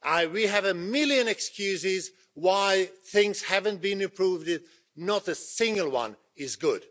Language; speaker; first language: English; non-native, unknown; Swedish